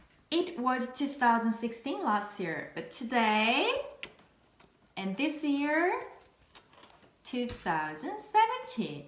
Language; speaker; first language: English; non-native, fluent; Korean